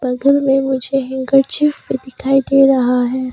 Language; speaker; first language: Hindi; non-native, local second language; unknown